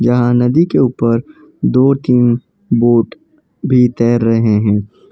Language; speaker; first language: Hindi; non-native, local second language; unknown